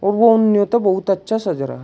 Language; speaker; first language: Hindi; native; Hindi